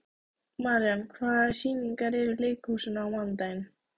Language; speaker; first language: Icelandic; native; Icelandic